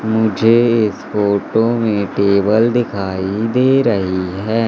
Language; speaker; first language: Hindi; native; Hindi